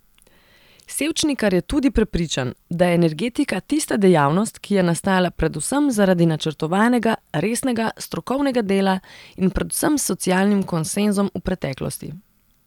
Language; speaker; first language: Slovenian; non-native, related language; Serbian